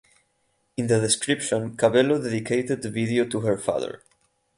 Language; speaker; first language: English; non-native, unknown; Catalan